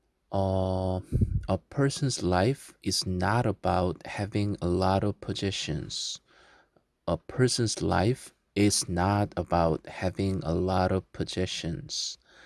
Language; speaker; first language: English; non-native, fluent; Korean